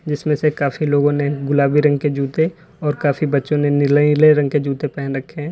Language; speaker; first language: Hindi; native; Hindi